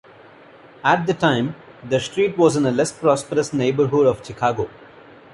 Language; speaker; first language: English; non-native, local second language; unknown